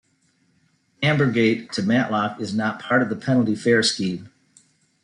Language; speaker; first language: English; native; English